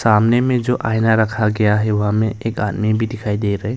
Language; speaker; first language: Hindi; non-native, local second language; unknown